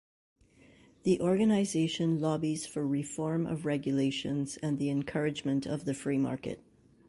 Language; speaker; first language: English; native; English